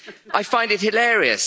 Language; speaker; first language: English; native; English